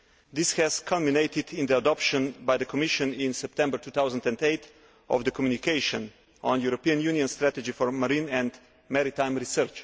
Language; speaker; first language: English; non-native, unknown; Slovenian